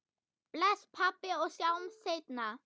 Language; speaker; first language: Icelandic; non-native, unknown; German